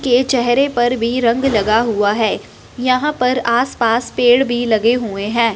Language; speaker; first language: Hindi; non-native, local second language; Punjabi